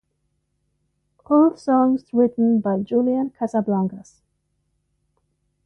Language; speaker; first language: English; non-native, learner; Finnish